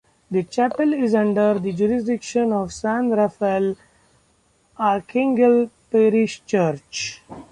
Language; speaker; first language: English; non-native, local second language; Marathi